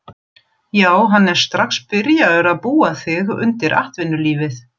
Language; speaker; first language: Icelandic; non-native, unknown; German